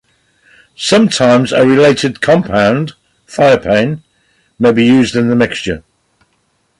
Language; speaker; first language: English; native; English